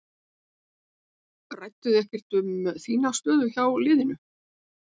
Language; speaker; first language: Icelandic; native; Icelandic